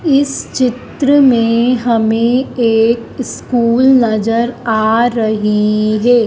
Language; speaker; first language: Hindi; native; Hindi